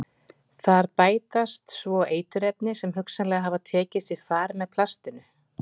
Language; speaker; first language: Icelandic; native; Icelandic